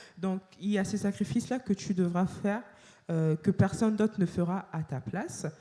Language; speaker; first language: French; non-native, local second language; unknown